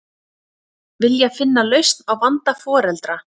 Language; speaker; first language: Icelandic; native; Icelandic